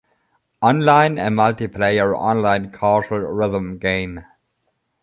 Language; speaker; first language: English; non-native, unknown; German